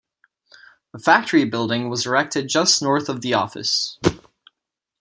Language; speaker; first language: English; non-native, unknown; Czech